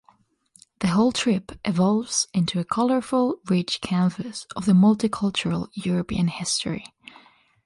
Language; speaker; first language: English; non-native, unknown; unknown